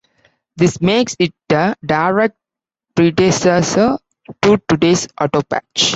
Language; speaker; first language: English; non-native, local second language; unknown